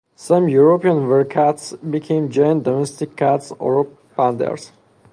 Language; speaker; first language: English; non-native, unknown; Persian